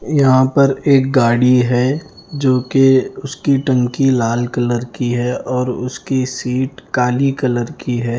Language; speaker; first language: Hindi; non-native, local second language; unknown